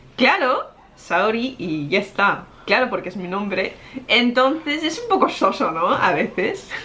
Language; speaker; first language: Spanish; non-native, fluent; Japanese